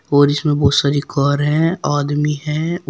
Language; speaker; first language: Hindi; native; Hindi